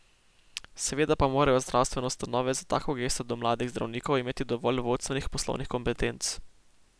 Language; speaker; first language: Slovenian; native; Slovenian